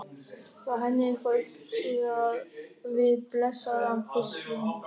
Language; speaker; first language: Icelandic; non-native, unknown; German